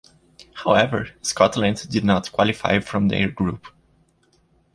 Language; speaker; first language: English; non-native, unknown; Portuguese